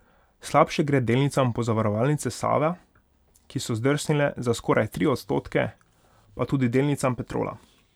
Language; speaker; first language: Slovenian; non-native, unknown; Hungarian